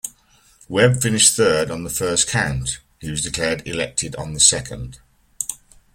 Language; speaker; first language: English; native; English